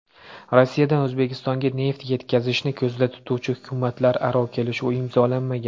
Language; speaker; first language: Uzbek; native; Uzbek